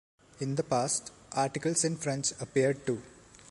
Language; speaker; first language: English; non-native, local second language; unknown